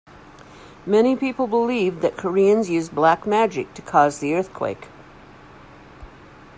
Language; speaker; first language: English; native; English